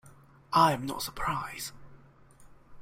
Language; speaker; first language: English; non-native, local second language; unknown